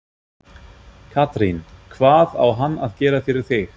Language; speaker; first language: Icelandic; non-native, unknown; German